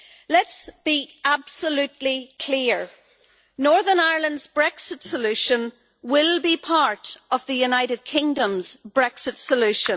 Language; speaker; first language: English; native; English